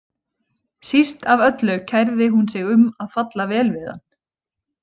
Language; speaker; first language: Icelandic; native; Icelandic